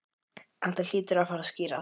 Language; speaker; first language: Icelandic; native; Icelandic